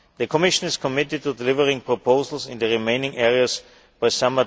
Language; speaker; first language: English; non-native, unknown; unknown